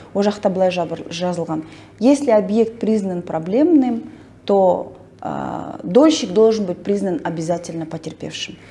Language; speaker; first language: Russian; non-native, local second language; Kazakh